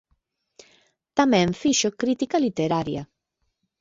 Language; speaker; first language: Galician; native; Galician